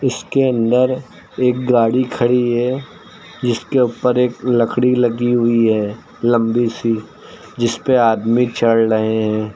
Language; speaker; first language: Hindi; native; Hindi